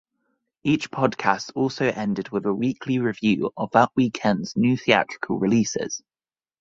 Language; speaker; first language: English; native; English